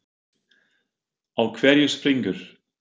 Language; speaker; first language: Icelandic; non-native, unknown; German